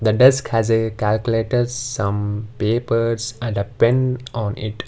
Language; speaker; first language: English; non-native, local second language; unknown